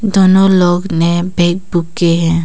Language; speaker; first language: Hindi; non-native, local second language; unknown